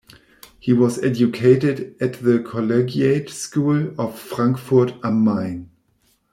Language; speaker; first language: English; non-native, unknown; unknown